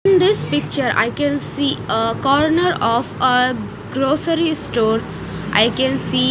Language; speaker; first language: English; non-native, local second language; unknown